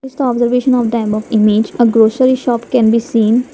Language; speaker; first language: English; non-native, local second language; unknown